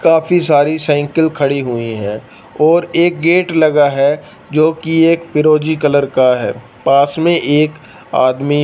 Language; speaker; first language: Hindi; non-native, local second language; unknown